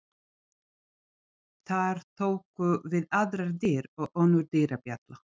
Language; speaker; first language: Icelandic; non-native, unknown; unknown